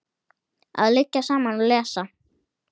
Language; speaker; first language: Icelandic; native; Icelandic